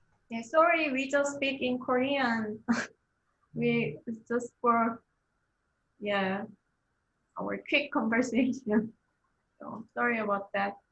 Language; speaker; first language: English; non-native, fluent; Korean